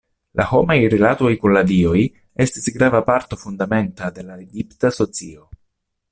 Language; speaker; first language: Esperanto; non-native, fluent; Italian